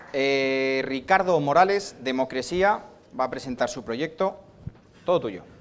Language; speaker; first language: Spanish; native; Spanish